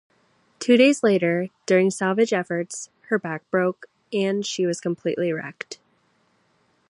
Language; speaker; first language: English; native; English